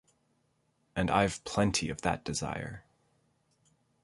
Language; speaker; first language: English; native; English